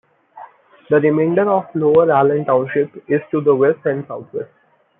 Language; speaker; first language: English; non-native, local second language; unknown